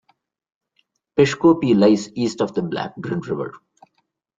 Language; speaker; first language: English; non-native, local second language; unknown